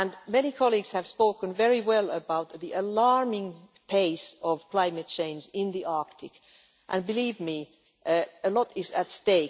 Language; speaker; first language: English; non-native, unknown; Finnish